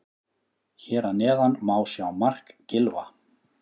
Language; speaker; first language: Icelandic; native; Icelandic